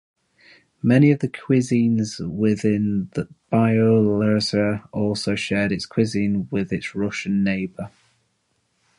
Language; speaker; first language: English; native; English